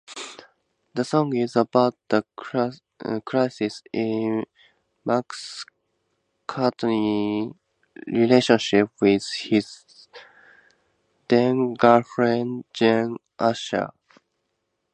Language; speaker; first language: English; native; English